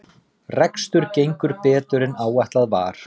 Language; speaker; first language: Icelandic; native; Icelandic